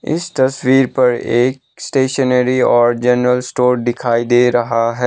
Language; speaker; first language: Hindi; non-native, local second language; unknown